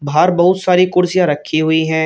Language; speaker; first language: Hindi; native; Hindi